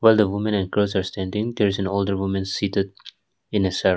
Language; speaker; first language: English; non-native, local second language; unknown